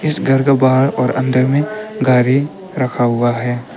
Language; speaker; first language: Hindi; early bilingual, other home language; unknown